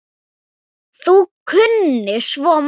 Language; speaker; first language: Icelandic; non-native, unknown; Thai